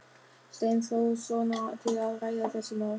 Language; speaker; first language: Icelandic; non-native, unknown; German